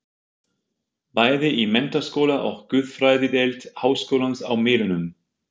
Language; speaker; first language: Icelandic; non-native, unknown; German